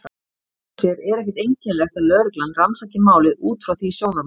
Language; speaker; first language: Icelandic; native; Icelandic